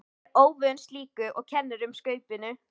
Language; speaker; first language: Icelandic; native; Icelandic